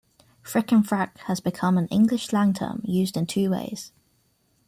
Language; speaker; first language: English; native; English